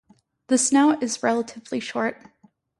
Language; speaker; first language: English; native; English